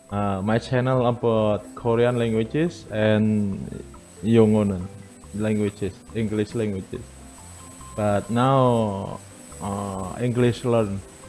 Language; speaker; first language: English; non-native, learner; Indonesian